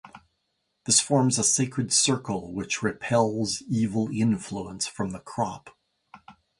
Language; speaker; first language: English; native; English